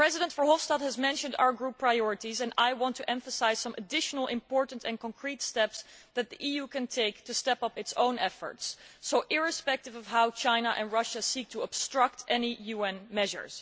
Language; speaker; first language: English; non-native, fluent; Dutch